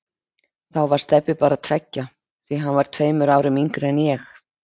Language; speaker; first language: Icelandic; native; Icelandic